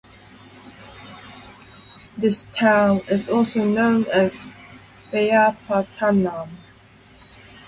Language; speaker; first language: English; non-native, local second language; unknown